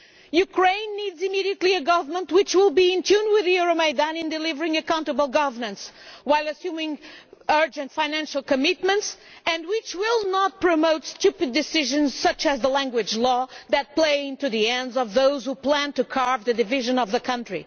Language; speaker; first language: English; non-native, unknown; Portuguese